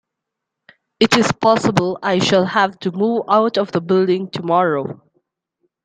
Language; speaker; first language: English; non-native, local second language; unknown